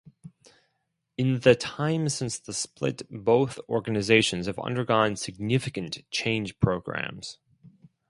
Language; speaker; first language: English; non-native, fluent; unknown